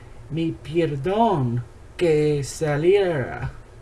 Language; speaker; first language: Spanish; non-native, learner; English